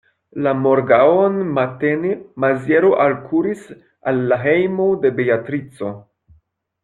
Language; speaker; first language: Esperanto; non-native, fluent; French